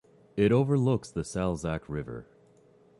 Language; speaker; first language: English; native; English